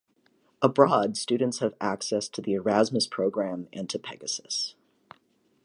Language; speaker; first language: English; native; English